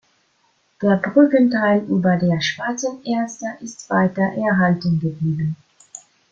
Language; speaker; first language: German; non-native, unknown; Italian